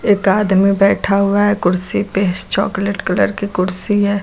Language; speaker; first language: Hindi; native; Hindi